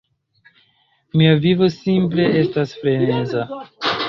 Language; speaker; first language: Esperanto; non-native, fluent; Chinese